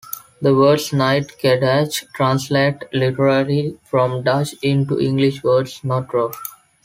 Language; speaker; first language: English; non-native, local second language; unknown